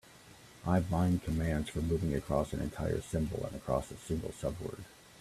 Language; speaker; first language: English; native; English